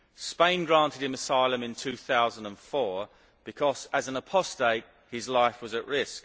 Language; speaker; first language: English; native; English